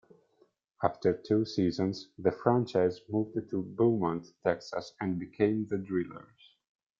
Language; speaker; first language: English; non-native, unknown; Italian